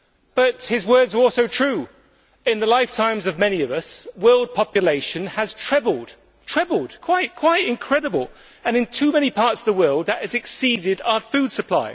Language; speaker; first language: English; native; English